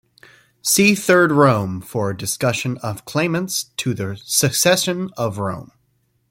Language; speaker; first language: English; native; English